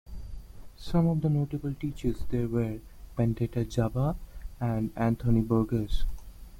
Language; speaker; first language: English; non-native, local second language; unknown